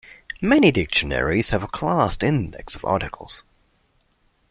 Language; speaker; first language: English; non-native, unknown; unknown